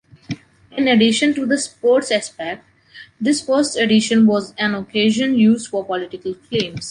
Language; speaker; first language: English; non-native, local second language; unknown